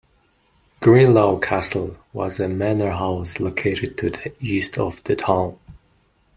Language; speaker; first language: English; non-native, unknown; Mongolian